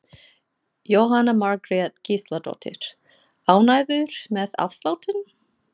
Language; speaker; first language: Icelandic; non-native, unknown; English